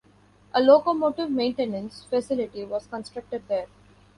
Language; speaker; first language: English; non-native, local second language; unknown